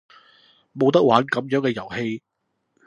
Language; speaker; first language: Cantonese; non-native, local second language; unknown